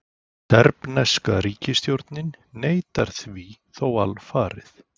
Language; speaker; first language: Icelandic; native; Icelandic